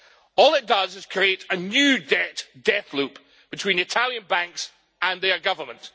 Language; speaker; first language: English; native; English